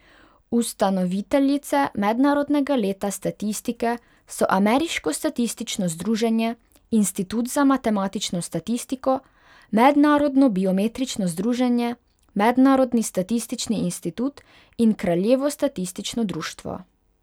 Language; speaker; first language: Slovenian; non-native, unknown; Hungarian